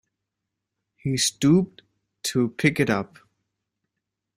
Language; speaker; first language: English; native; English